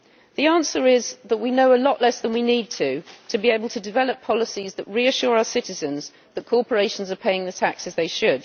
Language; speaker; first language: English; native; English